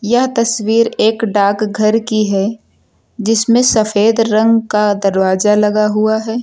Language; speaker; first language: Hindi; native; Hindi